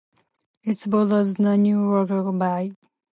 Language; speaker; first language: English; non-native, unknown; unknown